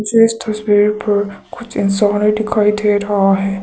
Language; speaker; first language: Hindi; early bilingual, other home language; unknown